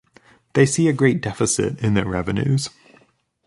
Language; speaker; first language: English; native; English